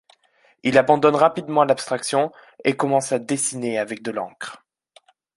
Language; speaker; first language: French; native; French